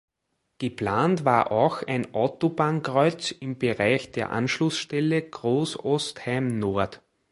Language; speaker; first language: German; native; German